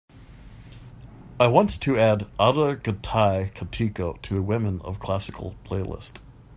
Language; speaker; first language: English; native; English